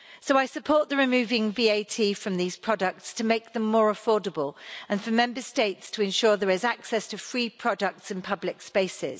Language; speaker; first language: English; native; English